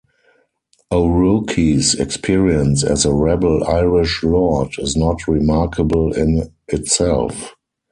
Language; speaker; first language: English; non-native, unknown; German